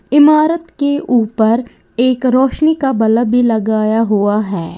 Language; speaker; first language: Hindi; native; Hindi